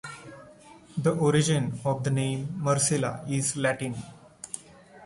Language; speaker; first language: English; non-native, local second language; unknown